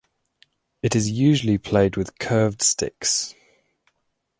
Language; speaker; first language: English; native; English